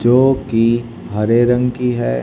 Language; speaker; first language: Hindi; native; Hindi